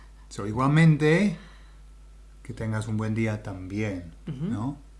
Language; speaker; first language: Spanish; non-native, fluent; English